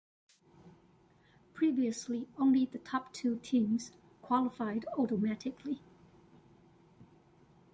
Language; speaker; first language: English; non-native, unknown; Chinese